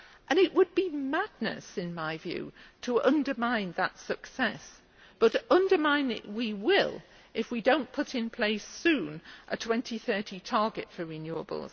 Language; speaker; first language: English; native; English